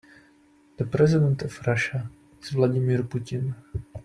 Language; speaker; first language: English; non-native, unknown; Czech